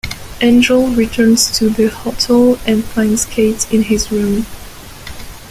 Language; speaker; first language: English; non-native, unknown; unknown